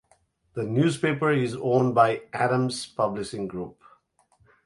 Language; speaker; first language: English; non-native, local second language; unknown